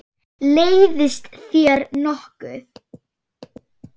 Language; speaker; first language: Icelandic; non-native, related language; Swedish